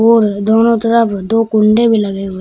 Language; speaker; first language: Hindi; native; Hindi